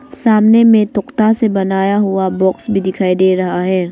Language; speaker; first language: Hindi; early bilingual, other home language; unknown